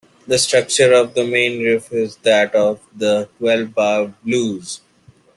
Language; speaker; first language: English; non-native, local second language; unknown